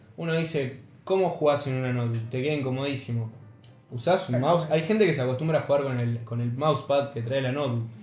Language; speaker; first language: Spanish; native; Spanish